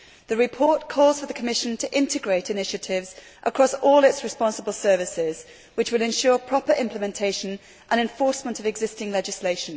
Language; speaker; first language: English; native; English